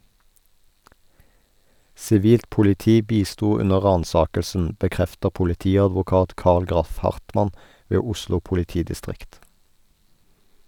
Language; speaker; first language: Norwegian; native; Norwegian